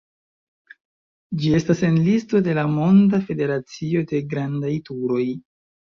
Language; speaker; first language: Esperanto; non-native, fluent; Chinese